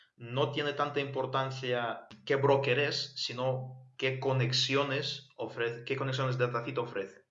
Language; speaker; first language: Spanish; non-native, fluent; Ukrainian